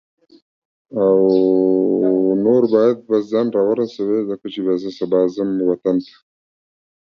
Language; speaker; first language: English; non-native, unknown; Pashto